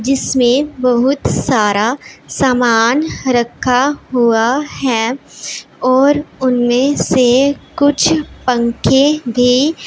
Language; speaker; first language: Hindi; non-native, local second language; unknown